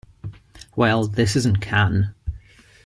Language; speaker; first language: English; non-native, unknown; Ligurian